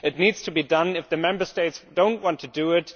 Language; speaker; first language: English; non-native, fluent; German